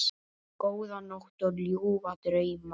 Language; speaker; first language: Icelandic; native; Icelandic